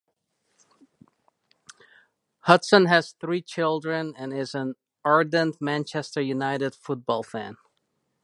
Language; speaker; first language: English; non-native, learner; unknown